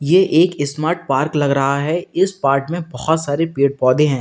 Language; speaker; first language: Hindi; native; Hindi